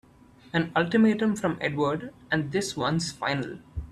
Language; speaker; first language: English; non-native, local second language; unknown